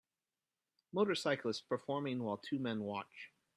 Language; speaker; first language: English; native; English